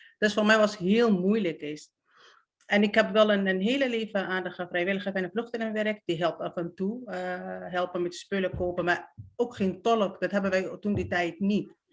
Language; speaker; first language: Dutch; non-native, fluent; Arabic